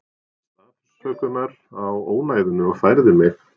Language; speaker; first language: Icelandic; non-native, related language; Norwegian